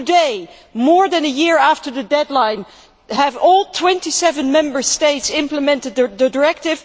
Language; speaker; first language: English; non-native, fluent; Dutch